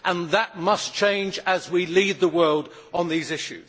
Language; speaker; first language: English; native; English